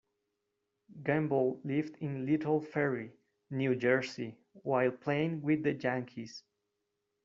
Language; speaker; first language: English; non-native, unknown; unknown